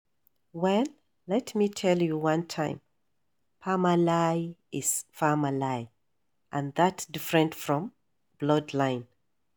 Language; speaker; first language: English; non-native, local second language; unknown